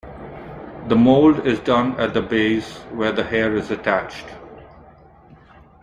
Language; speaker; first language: English; non-native, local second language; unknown